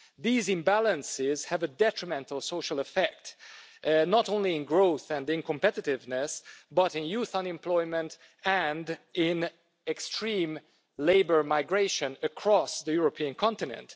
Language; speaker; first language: English; non-native, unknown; Hungarian